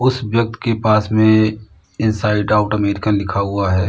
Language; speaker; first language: Hindi; native; Hindi